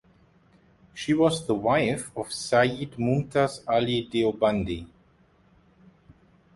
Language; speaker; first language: English; non-native, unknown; German